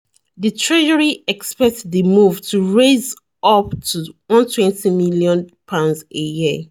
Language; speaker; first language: English; non-native, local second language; Yoruba